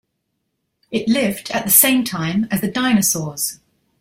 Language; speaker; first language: English; native; English